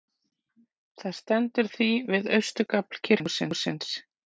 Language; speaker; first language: Icelandic; native; Icelandic